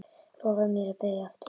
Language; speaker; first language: Icelandic; native; Icelandic